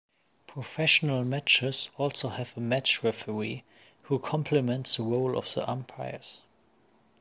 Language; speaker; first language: English; non-native, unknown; German